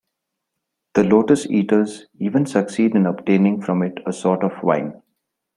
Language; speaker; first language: English; non-native, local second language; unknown